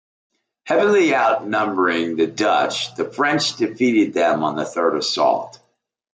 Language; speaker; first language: English; native; English